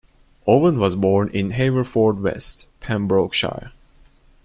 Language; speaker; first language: English; non-native, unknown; Turkish